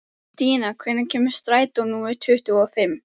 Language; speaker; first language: Icelandic; native; Icelandic